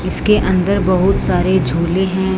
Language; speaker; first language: Hindi; non-native, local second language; Punjabi